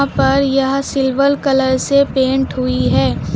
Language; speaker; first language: Hindi; native; Hindi